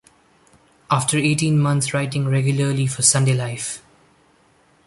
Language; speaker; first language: English; non-native, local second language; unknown